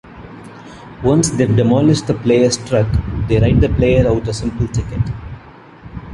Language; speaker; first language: English; non-native, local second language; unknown